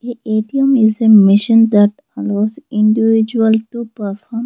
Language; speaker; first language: English; non-native, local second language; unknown